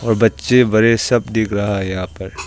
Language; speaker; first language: Hindi; non-native, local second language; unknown